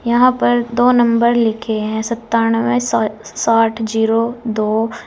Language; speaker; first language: Hindi; native; Hindi